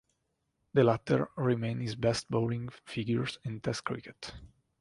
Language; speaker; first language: English; non-native, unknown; Italian